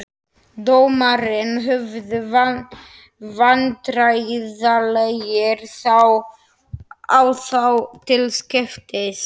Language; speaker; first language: Icelandic; non-native, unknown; Slovak